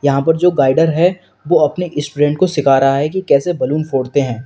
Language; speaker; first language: Hindi; native; Hindi